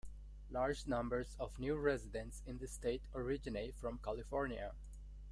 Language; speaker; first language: English; non-native, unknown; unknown